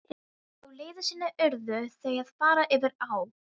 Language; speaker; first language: Icelandic; non-native, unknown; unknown